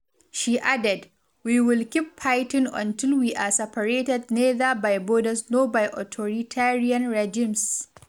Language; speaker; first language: English; non-native, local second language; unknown